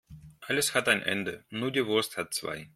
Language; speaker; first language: German; non-native, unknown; Russian